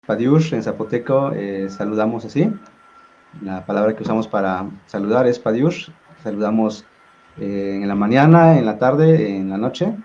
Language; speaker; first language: Spanish; non-native, local second language; Zapotec